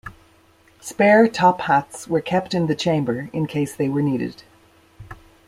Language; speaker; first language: English; native; English